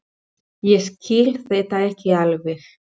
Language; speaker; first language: Icelandic; non-native, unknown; Spanish